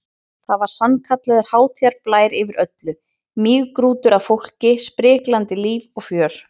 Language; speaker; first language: Icelandic; native; Icelandic